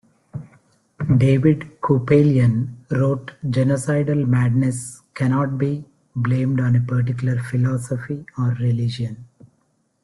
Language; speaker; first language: English; non-native, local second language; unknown